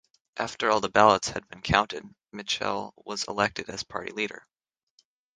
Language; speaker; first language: English; native; English